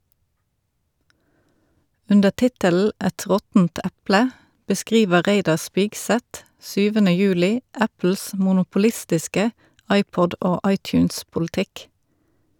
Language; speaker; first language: Norwegian; native; Norwegian